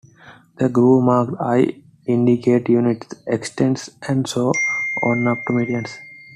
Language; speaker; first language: English; non-native, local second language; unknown